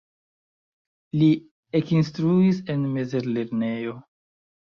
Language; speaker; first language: Esperanto; non-native, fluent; Chinese